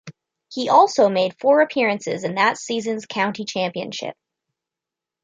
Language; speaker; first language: English; native; English